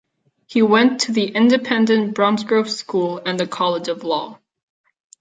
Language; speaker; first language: English; non-native, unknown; Catalan